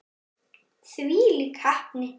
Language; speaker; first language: Icelandic; native; Icelandic